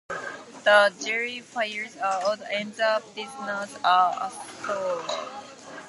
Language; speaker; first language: English; non-native, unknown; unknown